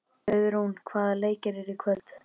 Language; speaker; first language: Icelandic; native; Icelandic